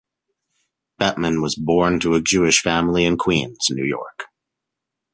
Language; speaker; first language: English; native; English